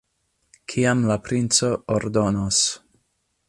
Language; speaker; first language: Esperanto; non-native, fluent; English